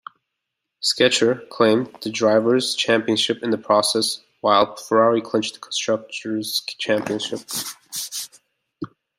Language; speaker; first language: English; native; English